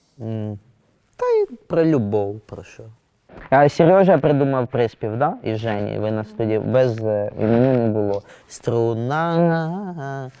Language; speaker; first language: Ukrainian; non-native, local second language; Russian